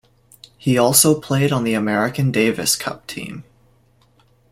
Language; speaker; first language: English; native; English